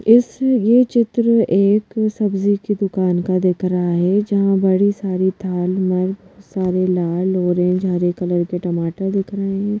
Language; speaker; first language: Hindi; native; Hindi